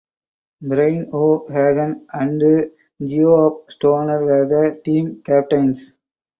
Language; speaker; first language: English; non-native, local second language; Tamil